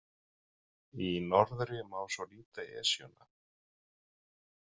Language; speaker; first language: Icelandic; native; Icelandic